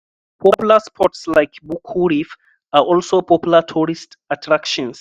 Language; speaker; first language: English; non-native, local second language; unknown